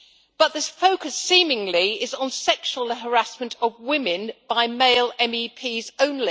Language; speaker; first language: English; native; English